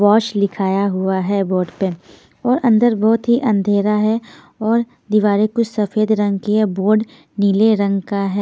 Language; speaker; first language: Hindi; non-native, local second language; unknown